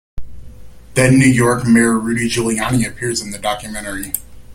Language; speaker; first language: English; native; English